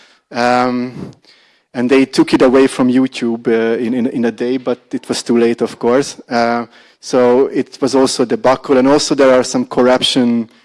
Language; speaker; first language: English; non-native, fluent; Hungarian